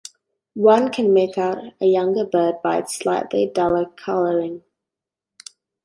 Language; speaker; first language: English; native; English